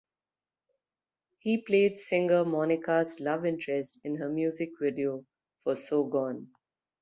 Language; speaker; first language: English; non-native, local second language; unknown